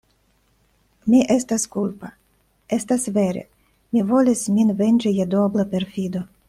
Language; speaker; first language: Esperanto; non-native, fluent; Russian